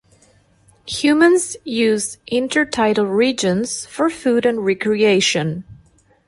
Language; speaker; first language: English; non-native, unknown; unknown